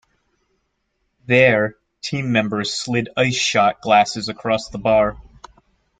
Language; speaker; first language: English; native; English